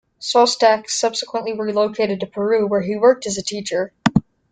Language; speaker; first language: English; native; English